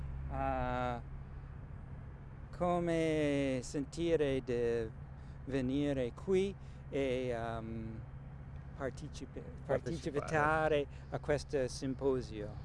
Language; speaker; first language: Italian; non-native, learner; English